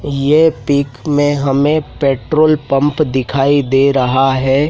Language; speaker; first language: Hindi; native; Hindi